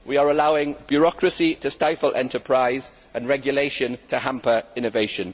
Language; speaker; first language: English; native; English